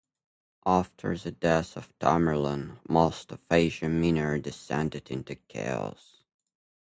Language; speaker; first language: English; native; English